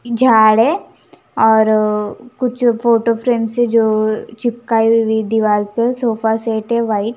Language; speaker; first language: Hindi; non-native, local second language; Punjabi